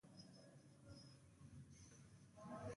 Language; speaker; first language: English; non-native, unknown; Pashto